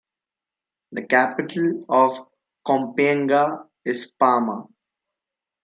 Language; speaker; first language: English; non-native, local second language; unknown